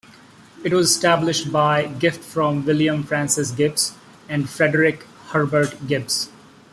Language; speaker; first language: English; non-native, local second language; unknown